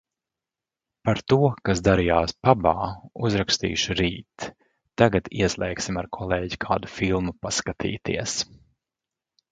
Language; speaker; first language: Latvian; native; Latvian